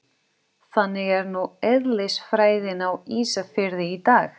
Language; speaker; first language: Icelandic; non-native, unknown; Portuguese